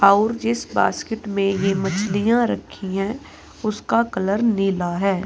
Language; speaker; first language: Hindi; native; Hindi